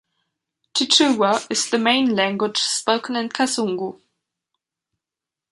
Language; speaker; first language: English; non-native, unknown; German